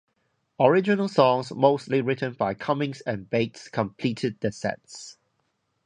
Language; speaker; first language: English; non-native, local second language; Cantonese